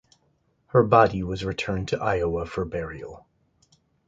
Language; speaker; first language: English; native; English